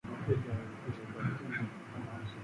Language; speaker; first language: English; native; English